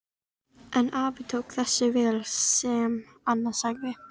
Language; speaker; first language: Icelandic; native; Icelandic